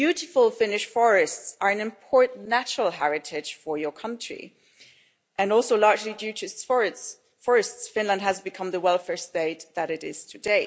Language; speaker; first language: English; non-native, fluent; German